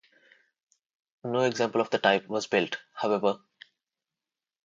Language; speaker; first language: English; non-native, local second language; Telugu